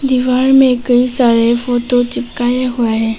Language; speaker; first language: Hindi; non-native, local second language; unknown